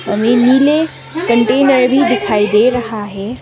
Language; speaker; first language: Hindi; non-native, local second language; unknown